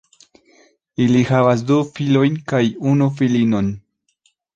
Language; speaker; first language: Esperanto; non-native, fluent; Spanish